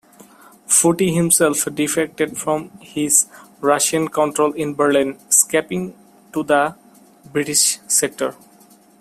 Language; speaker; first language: English; non-native, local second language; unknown